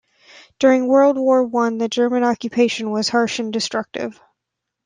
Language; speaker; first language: English; native; English